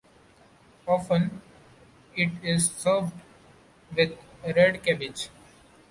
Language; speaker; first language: English; non-native, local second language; Marathi